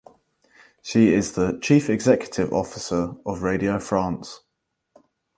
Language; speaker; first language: English; native; English